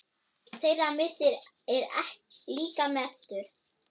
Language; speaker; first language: Icelandic; non-native, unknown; German